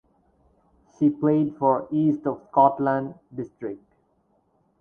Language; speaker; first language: English; non-native, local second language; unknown